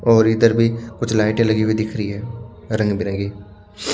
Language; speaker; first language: Hindi; native; Hindi